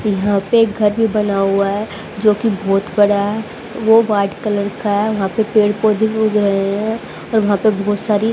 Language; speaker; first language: Hindi; native; Hindi